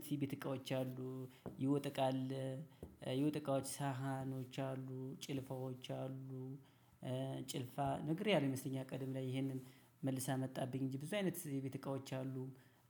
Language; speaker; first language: Amharic; native; Amharic